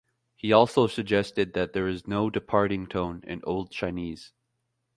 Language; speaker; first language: English; native; English